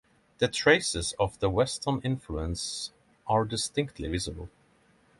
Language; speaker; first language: English; non-native, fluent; Norwegian